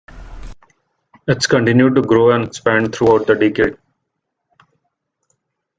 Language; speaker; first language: English; non-native, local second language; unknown